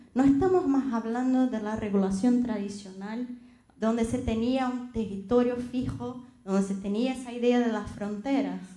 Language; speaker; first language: Spanish; non-native, related language; Portuguese